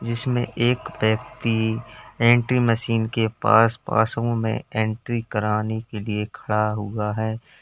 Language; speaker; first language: Hindi; native; Hindi